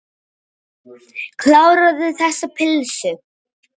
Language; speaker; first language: Icelandic; native; Icelandic